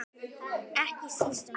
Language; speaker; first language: Icelandic; native; Icelandic